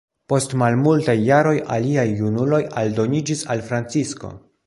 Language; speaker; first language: Esperanto; non-native, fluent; Polish